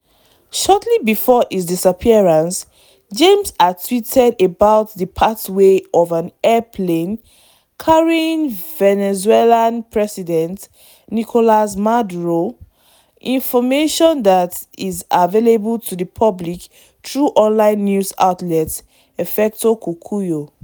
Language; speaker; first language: English; non-native, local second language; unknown